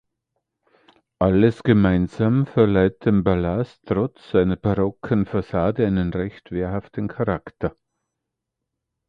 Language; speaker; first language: German; native; German